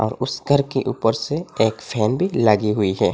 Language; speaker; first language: Hindi; non-native, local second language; Bangla